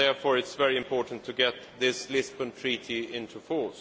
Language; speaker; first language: English; non-native, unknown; Swedish